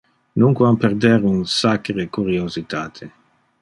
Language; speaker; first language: Interlingua; non-native, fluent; Dutch